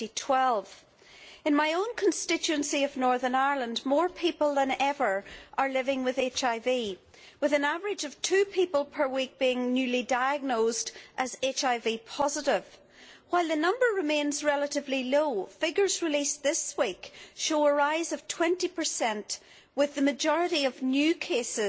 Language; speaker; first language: English; native; English